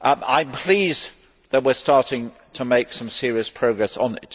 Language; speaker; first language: English; native; English